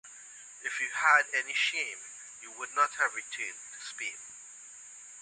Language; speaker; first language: English; native; English